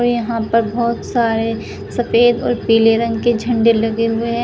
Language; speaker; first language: Hindi; native; Hindi